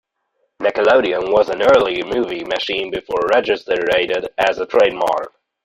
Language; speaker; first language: English; non-native, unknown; German